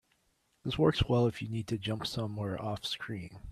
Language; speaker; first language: English; native; English